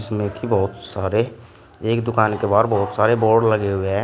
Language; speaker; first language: Hindi; native; Hindi